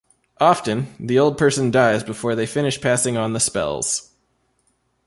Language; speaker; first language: English; native; English